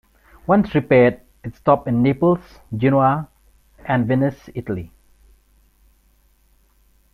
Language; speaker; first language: English; non-native, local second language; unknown